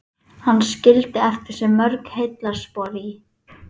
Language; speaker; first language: Icelandic; native; Icelandic